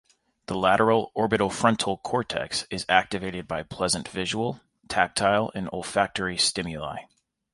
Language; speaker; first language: English; native; English